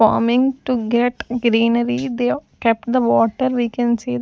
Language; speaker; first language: English; non-native, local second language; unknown